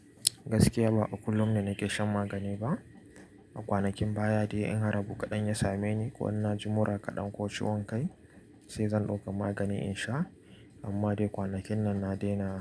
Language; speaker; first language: Hausa; native; Hausa